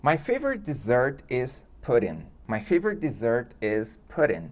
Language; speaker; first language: English; non-native, fluent; Portuguese